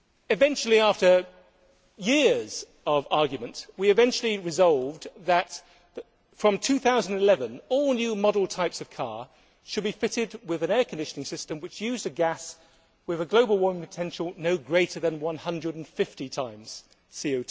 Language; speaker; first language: English; native; English